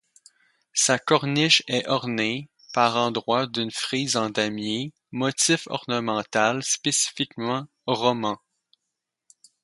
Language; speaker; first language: French; native; French